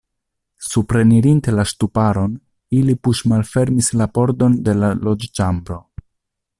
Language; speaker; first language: Esperanto; non-native, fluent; Italian